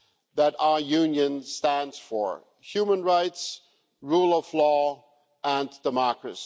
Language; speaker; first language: English; non-native, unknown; German